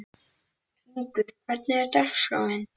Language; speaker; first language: Icelandic; native; Icelandic